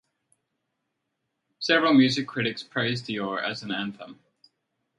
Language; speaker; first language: English; native; English